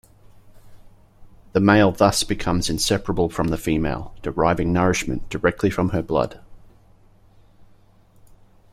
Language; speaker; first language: English; native; English